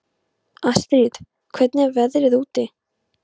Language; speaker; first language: Icelandic; non-native, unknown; Polish